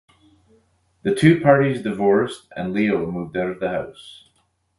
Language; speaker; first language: English; native; English